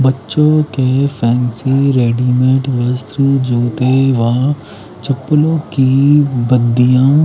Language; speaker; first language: Hindi; native; Hindi